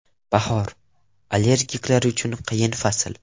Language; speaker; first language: Uzbek; non-native, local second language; Russian